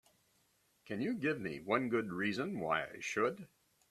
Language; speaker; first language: English; native; English